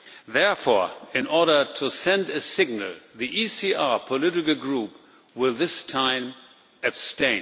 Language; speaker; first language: English; non-native, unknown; German